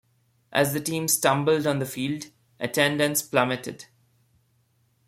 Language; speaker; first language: English; non-native, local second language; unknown